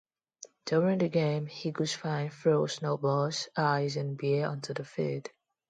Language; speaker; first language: English; non-native, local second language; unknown